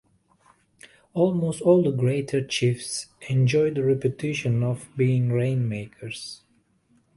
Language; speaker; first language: English; native; English